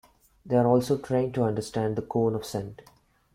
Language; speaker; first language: English; non-native, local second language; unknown